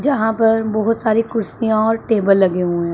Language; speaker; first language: Hindi; non-native, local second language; Punjabi